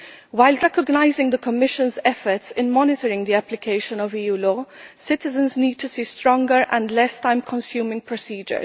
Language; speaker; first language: English; non-native, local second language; Maltese